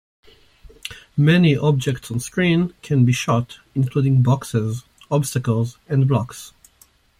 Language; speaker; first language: English; native; English